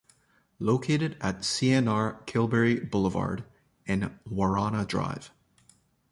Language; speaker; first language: English; native; English